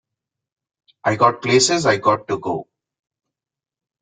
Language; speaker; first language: English; non-native, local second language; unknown